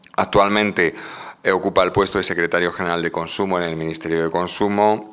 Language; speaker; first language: Spanish; native; Spanish